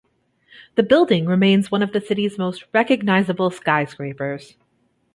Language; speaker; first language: English; native; English